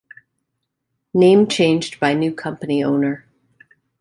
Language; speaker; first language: English; native; English